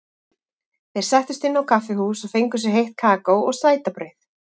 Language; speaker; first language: Icelandic; native; Icelandic